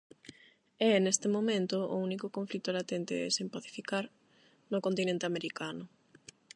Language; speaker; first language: Galician; non-native, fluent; Spanish